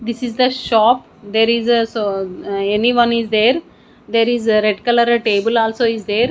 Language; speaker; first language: English; non-native, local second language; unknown